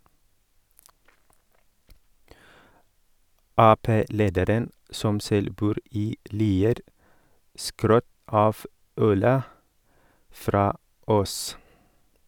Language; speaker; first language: Norwegian; non-native, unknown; Oromo